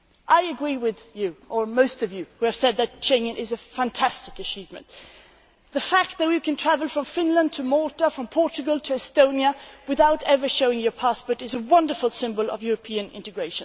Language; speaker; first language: English; non-native, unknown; Swedish